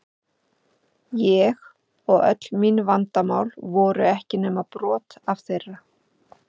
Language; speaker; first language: Icelandic; native; Icelandic